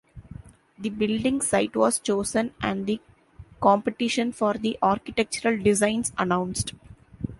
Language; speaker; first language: English; non-native, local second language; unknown